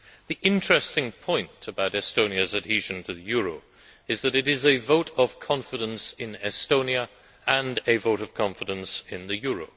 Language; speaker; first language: English; native; English